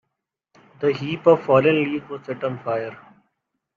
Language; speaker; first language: English; non-native, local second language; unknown